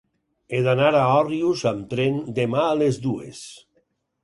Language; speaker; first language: Catalan; native; Catalan